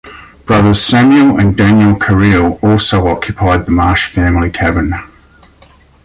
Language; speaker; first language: English; native; English